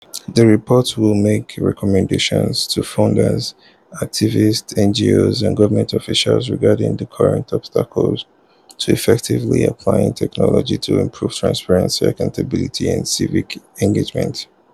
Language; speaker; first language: English; non-native, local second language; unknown